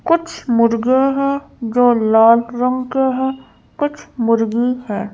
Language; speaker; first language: Hindi; native; Hindi